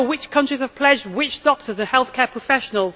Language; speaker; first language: English; native; English